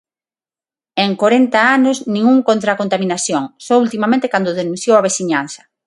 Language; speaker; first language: Galician; non-native, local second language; Spanish